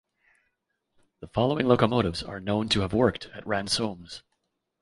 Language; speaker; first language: English; native; English